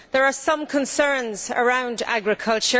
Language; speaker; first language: English; native; English